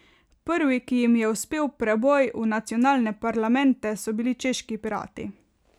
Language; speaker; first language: Slovenian; native; Slovenian